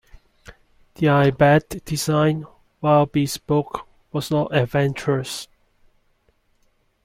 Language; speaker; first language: English; non-native, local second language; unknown